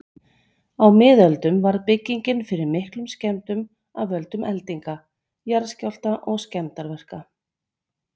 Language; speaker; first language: Icelandic; native; Icelandic